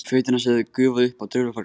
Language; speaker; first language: Icelandic; non-native, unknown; Kurdish